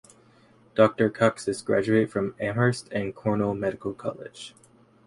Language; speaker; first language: English; native; English